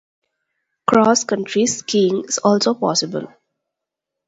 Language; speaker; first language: English; non-native, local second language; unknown